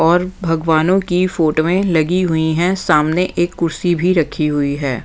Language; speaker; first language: Hindi; non-native, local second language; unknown